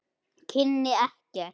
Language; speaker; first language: Icelandic; native; Icelandic